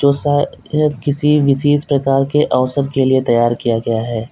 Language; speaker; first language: Hindi; native; Hindi